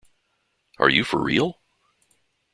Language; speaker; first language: English; native; English